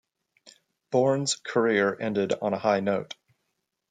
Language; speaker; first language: English; native; English